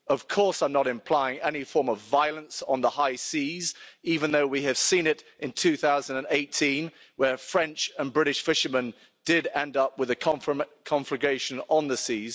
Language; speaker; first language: English; native; English